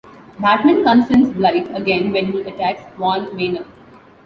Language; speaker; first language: English; non-native, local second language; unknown